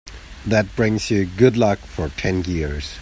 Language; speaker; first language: English; native; English